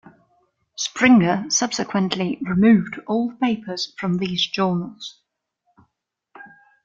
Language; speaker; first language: English; non-native, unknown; German